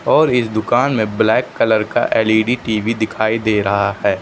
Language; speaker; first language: Hindi; native; Hindi